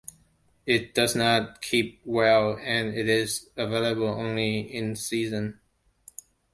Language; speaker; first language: English; non-native, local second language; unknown